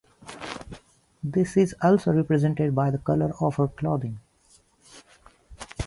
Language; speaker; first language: English; non-native, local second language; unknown